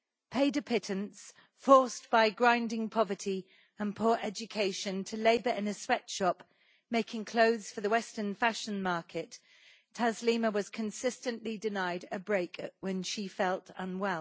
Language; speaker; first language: English; native; English